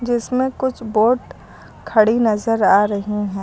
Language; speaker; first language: Hindi; native; Hindi